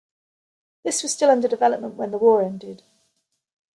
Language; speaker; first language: English; native; English